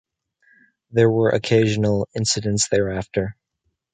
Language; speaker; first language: English; native; English